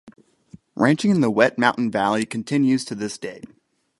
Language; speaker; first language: English; native; English